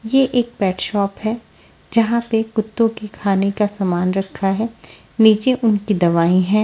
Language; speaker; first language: Hindi; non-native, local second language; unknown